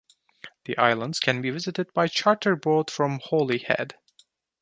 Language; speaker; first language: English; non-native, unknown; Turkish